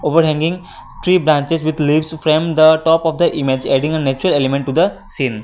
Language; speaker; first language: English; non-native, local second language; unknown